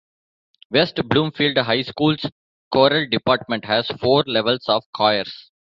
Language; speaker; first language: English; non-native, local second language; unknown